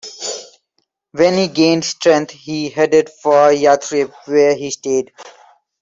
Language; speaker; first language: English; non-native, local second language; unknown